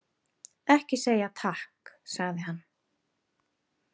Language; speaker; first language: Icelandic; native; Icelandic